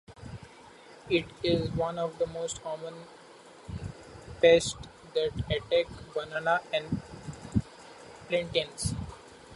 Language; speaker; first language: English; non-native, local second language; Marathi